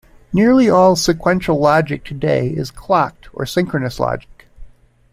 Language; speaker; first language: English; native; English